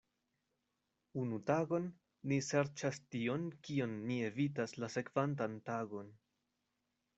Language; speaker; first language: Esperanto; non-native, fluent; Spanish